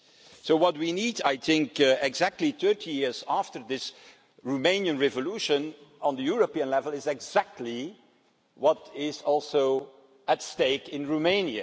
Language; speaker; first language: English; non-native, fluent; Dutch